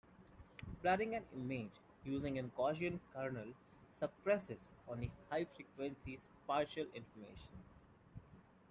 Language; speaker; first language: English; non-native, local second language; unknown